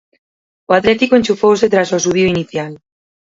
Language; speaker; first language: Galician; native; Galician